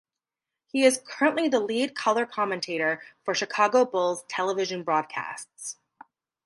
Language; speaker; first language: English; native; English